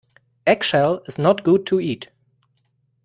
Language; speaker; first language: English; non-native, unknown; German